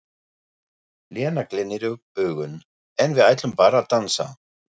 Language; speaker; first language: Icelandic; non-native, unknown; German